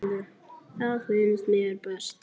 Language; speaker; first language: Icelandic; native; Icelandic